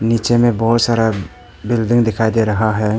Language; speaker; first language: Hindi; early bilingual, other home language; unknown